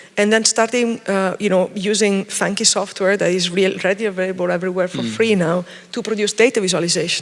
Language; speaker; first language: English; non-native, fluent; Italian